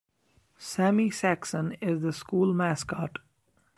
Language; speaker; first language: English; non-native, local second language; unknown